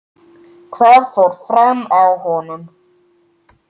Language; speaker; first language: Icelandic; native; Icelandic